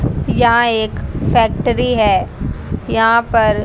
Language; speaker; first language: Hindi; native; Hindi